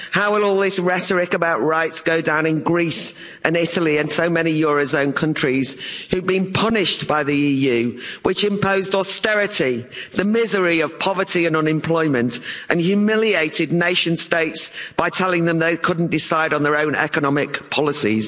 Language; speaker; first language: English; native; English